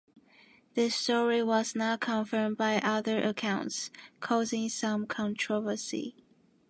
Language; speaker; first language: English; non-native, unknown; Japanese